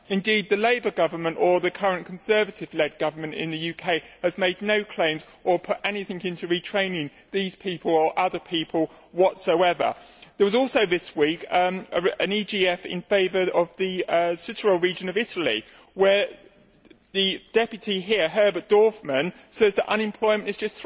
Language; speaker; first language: English; native; English